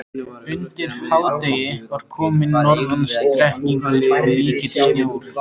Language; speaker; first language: Icelandic; native; Icelandic